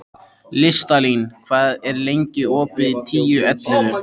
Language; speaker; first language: Icelandic; native; Icelandic